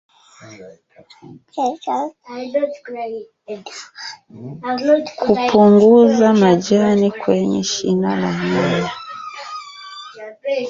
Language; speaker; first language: English; native; English